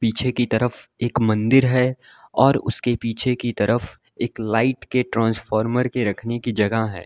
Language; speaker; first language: Hindi; native; Hindi